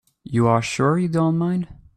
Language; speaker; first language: English; native; English